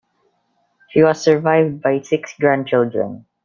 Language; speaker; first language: English; non-native, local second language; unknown